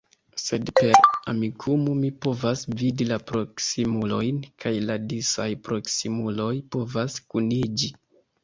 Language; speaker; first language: Esperanto; non-native, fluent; Kinyarwanda